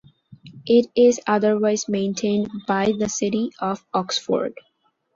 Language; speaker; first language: English; non-native, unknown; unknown